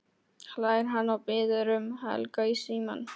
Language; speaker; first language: Icelandic; non-native, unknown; Polish